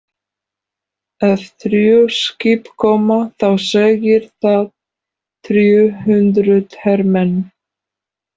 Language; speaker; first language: Icelandic; non-native, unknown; Polish